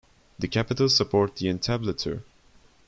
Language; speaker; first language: English; non-native, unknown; Turkish